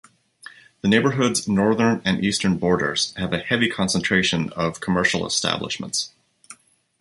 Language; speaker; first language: English; native; English